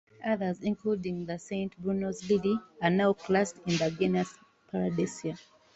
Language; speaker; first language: English; non-native, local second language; Ganda